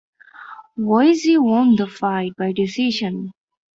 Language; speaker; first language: English; non-native, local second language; Bangla